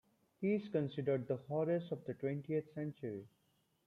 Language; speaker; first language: English; non-native, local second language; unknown